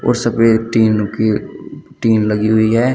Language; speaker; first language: Hindi; native; Hindi